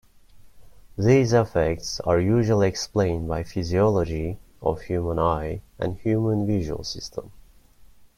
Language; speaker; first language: English; non-native, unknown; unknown